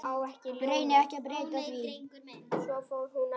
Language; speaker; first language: Icelandic; native; Icelandic